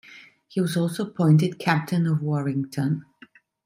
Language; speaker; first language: English; non-native, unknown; Italian